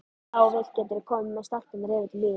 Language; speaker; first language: Icelandic; native; Icelandic